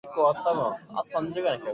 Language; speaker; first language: English; native; English